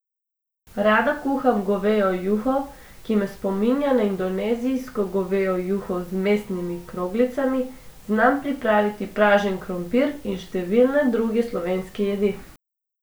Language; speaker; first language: Slovenian; non-native, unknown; Macedonian